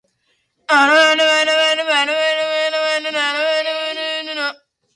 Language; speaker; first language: English; non-native, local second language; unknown